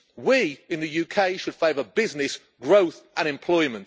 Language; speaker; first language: English; native; English